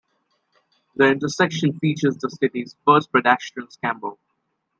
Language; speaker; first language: English; native; English